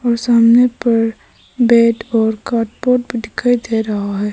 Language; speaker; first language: Hindi; early bilingual, other home language; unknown